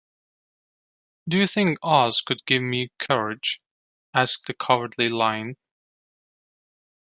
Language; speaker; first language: English; non-native, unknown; Turkish